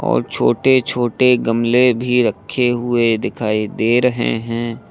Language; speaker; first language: Hindi; native; Hindi